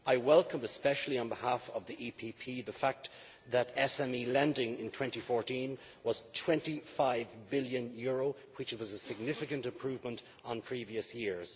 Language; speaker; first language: English; native; English